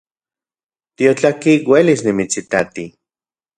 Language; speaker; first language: Central Puebla Nahuatl; non-native, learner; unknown